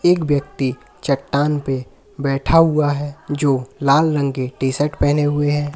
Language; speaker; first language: Hindi; native; Hindi